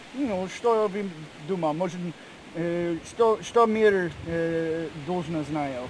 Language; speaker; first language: Russian; non-native, learner; English